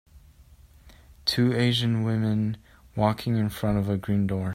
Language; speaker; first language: English; native; English